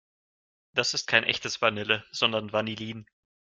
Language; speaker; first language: German; non-native, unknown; Russian